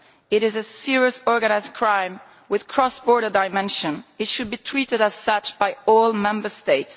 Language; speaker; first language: English; non-native, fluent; Italian